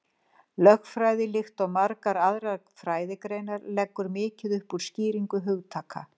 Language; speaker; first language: Icelandic; native; Icelandic